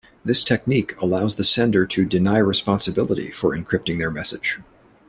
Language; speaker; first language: English; native; English